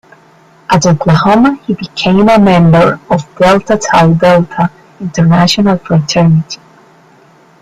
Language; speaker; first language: English; native; English